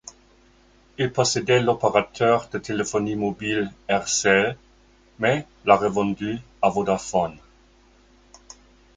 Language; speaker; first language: French; non-native, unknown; German